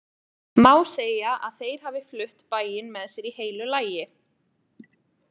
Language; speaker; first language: Icelandic; native; Icelandic